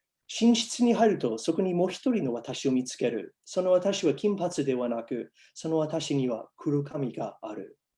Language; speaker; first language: Japanese; non-native, fluent; English